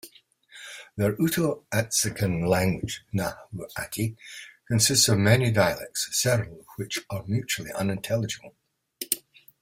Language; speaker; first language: English; native; English